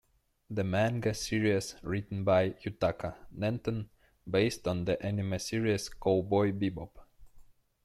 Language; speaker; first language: English; non-native, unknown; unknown